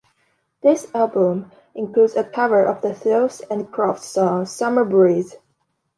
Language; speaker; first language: English; non-native, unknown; Chinese